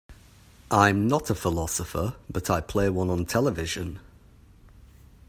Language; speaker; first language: English; native; English